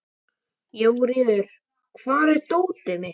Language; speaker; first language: Icelandic; native; Icelandic